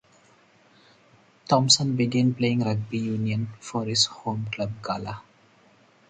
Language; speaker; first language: English; non-native, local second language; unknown